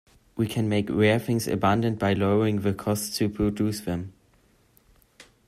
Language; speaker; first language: English; non-native, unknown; German